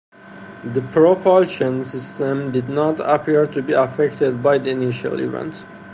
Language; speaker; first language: English; non-native, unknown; Persian